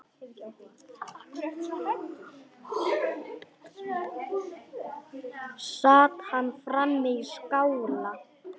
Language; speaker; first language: Icelandic; non-native, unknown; Polish